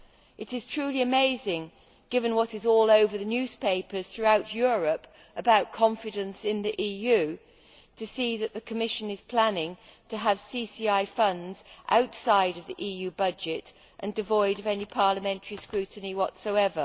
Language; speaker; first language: English; native; English